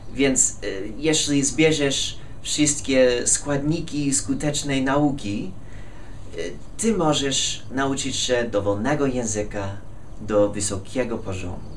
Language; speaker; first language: Polish; non-native, fluent; English